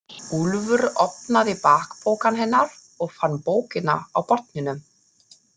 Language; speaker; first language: Icelandic; non-native, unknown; German